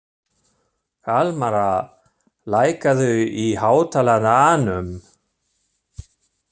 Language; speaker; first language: Icelandic; non-native, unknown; German